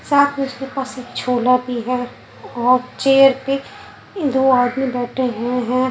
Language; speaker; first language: Hindi; non-native, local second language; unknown